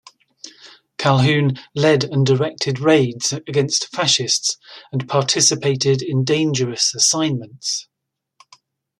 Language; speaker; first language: English; native; English